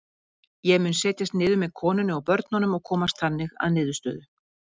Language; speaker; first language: Icelandic; native; Icelandic